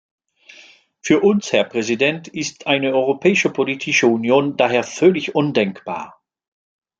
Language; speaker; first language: German; non-native, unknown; French